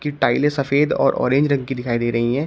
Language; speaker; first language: Hindi; native; Hindi